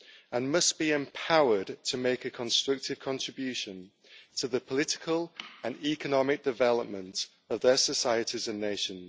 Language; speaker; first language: English; native; English